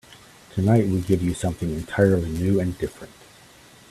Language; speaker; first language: English; native; English